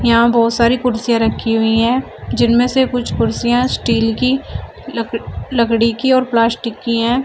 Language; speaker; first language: Hindi; native; Hindi